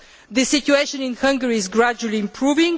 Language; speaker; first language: English; non-native, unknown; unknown